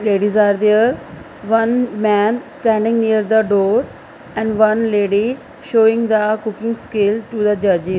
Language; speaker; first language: English; non-native, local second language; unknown